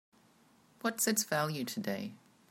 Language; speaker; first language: English; native; English